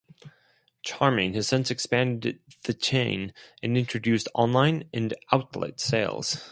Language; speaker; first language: English; non-native, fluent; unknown